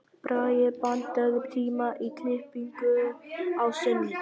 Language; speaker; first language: Icelandic; non-native, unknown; Vietnamese